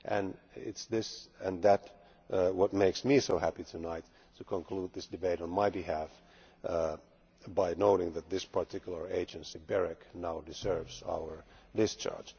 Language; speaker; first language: English; non-native, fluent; Finnish